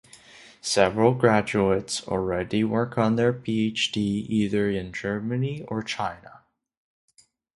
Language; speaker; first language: English; non-native, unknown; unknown